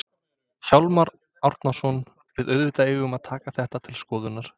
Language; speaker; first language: Icelandic; non-native, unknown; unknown